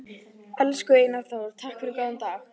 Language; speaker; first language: Icelandic; native; Icelandic